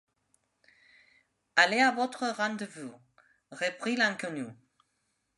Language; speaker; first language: French; non-native, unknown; Spanish